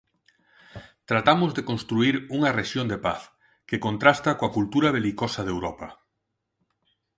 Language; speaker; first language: Galician; non-native, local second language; Spanish